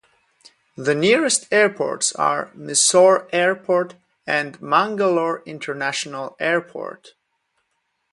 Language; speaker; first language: English; non-native, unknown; Polish